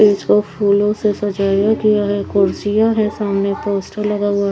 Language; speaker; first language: Hindi; native; Hindi